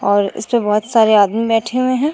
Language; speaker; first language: Hindi; native; Hindi